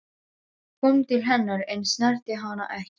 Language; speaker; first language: Icelandic; non-native, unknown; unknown